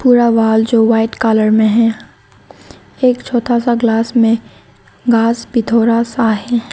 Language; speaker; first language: Hindi; non-native, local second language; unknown